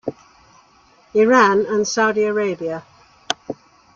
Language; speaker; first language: English; native; English